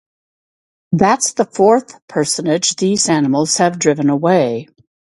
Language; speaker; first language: English; native; English